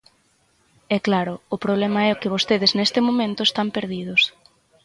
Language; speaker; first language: Galician; native; Galician